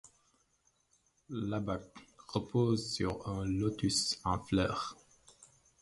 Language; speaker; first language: French; non-native, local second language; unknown